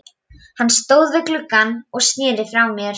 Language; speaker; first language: Icelandic; non-native, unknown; Polish